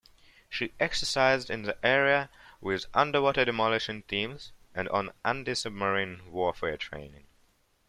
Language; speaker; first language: English; non-native, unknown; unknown